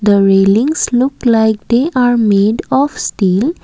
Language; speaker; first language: English; non-native, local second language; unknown